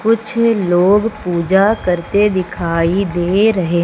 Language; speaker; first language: Hindi; native; Hindi